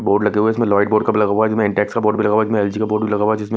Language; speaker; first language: Hindi; non-native, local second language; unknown